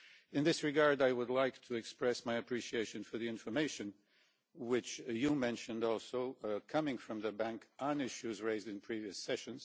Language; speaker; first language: English; non-native, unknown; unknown